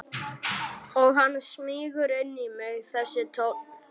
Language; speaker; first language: Icelandic; non-native, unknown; German